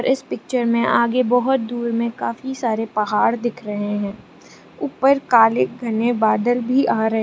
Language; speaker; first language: Hindi; non-native, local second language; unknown